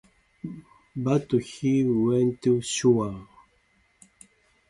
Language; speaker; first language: English; non-native, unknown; Japanese